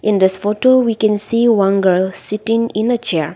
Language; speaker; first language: English; non-native, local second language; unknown